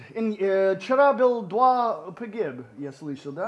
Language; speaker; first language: Russian; non-native, learner; English